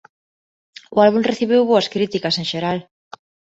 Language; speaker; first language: Galician; non-native, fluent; Spanish